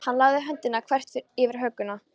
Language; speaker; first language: Icelandic; non-native, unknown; Polish